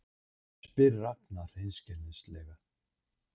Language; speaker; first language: Icelandic; native; Icelandic